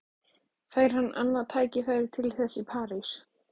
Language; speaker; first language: Icelandic; native; Icelandic